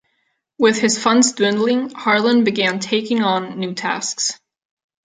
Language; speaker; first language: English; non-native, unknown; Catalan